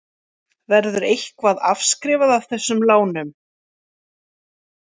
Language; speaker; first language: Icelandic; native; Icelandic